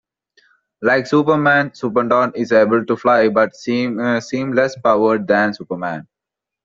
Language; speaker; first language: English; non-native, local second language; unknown